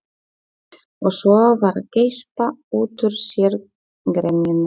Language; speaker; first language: Icelandic; non-native, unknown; Polish